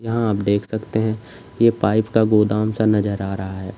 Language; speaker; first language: Hindi; native; Hindi